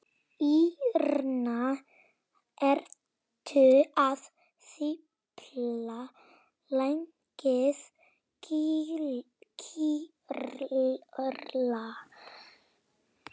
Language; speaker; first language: Icelandic; non-native, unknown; Polish